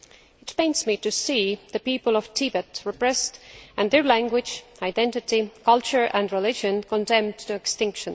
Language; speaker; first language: English; non-native, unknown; Estonian